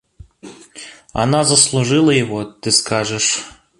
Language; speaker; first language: Russian; native; Russian